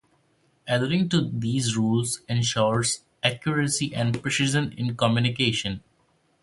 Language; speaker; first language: English; non-native, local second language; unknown